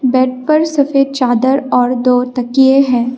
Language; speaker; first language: Hindi; non-native, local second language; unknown